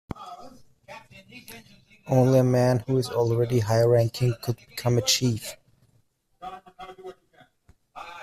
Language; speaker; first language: English; non-native, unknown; German